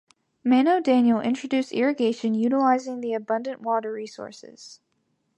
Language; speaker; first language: English; native; English